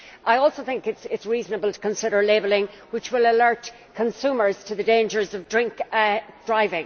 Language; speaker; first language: English; native; English